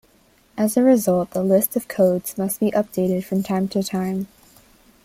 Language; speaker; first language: English; native; English